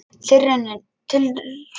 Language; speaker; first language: Icelandic; non-native, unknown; Lithuanian